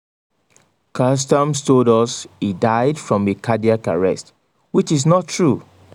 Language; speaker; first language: English; non-native, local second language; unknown